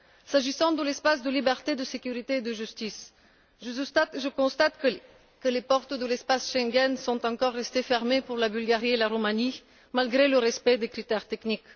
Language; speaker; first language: French; non-native, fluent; Bulgarian